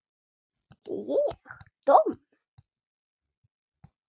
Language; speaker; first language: Icelandic; non-native, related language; Swedish